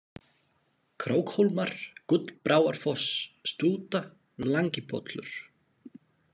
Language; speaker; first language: Icelandic; non-native, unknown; Slovak